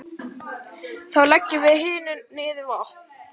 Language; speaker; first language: Icelandic; native; Icelandic